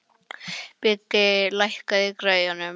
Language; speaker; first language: Icelandic; non-native, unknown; English